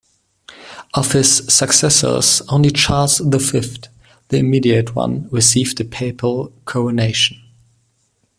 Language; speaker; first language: English; non-native, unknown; German